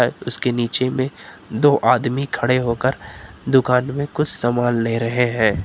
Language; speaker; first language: Hindi; native; Hindi